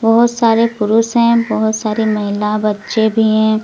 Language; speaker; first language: Hindi; native; Hindi